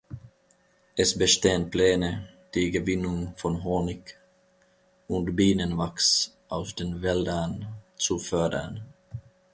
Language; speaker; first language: German; non-native, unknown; Finnish